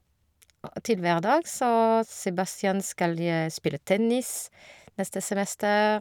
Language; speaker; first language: Norwegian; non-native, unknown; French